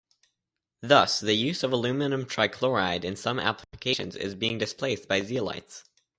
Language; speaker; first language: English; native; English